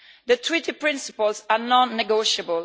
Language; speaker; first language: English; non-native, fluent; Italian